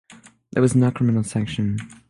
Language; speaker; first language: English; non-native, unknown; French